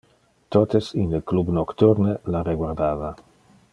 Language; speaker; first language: Interlingua; non-native, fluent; Dutch